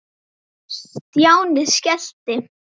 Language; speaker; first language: Icelandic; native; Icelandic